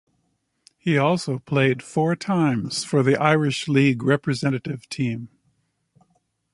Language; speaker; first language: English; native; English